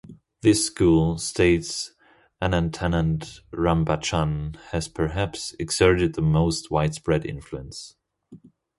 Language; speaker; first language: English; non-native, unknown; German